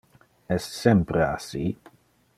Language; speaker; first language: Interlingua; non-native, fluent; Dutch